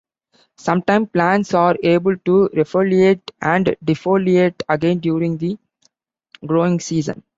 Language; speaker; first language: English; non-native, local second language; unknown